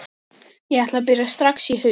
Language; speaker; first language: Icelandic; native; Icelandic